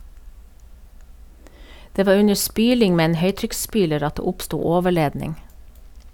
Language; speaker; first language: Norwegian; native; Norwegian